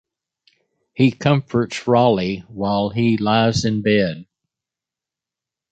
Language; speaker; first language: English; native; English